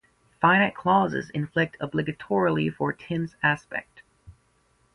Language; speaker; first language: English; native; English